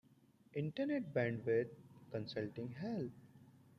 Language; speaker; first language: English; non-native, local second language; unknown